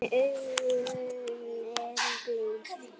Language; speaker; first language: Icelandic; native; Icelandic